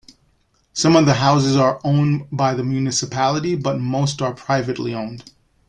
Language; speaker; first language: English; native; English